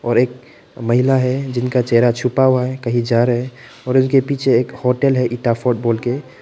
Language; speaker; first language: Hindi; non-native, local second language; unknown